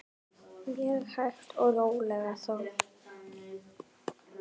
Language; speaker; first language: Icelandic; native; Icelandic